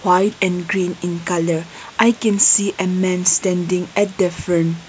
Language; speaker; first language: English; non-native, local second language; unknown